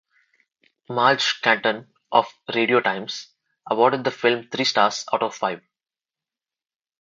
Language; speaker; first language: English; non-native, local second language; Telugu